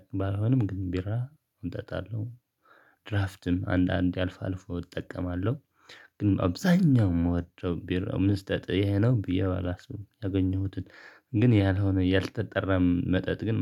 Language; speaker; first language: Amharic; non-native, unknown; Tigrinya